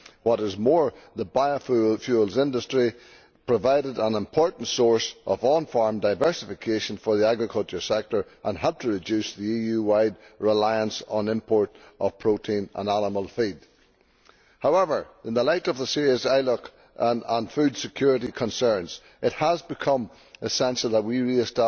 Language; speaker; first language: English; native; English